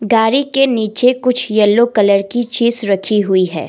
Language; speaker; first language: Hindi; non-native, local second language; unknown